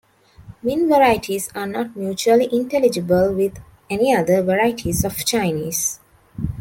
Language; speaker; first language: English; non-native, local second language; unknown